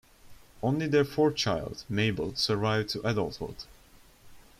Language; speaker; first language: English; non-native, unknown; Turkish